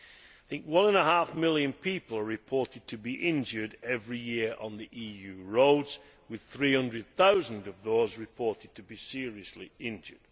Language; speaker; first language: English; native; English